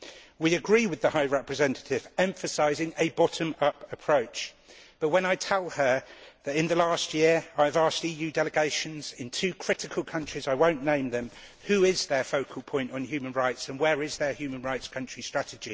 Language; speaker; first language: English; native; English